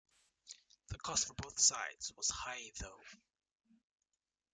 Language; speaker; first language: English; native; English